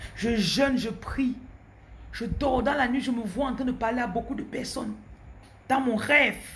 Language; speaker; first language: French; non-native, local second language; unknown